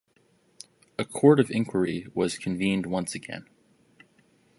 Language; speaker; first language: English; native; English